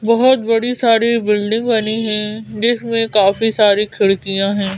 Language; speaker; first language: Hindi; native; Hindi